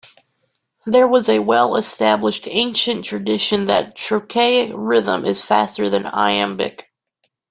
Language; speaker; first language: English; native; English